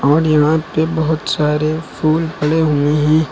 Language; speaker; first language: Hindi; native; Hindi